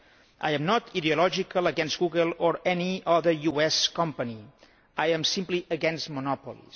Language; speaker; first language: English; non-native, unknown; Catalan